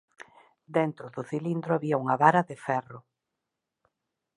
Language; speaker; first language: Galician; native; Galician